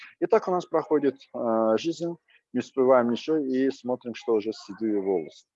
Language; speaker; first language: Russian; non-native, local second language; Azerbaijani